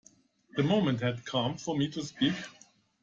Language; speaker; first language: English; non-native, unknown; German